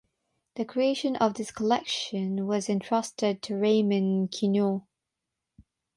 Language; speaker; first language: English; non-native, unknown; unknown